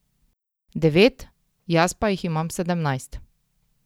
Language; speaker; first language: Slovenian; native; Slovenian